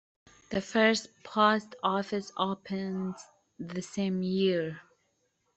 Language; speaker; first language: English; native; English